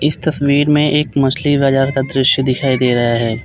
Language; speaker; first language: Hindi; native; Hindi